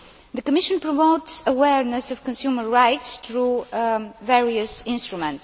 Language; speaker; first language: English; non-native, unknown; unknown